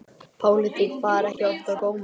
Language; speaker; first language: Icelandic; native; Icelandic